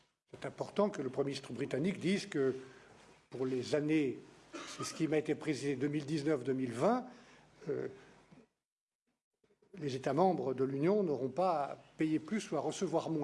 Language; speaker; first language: French; native; French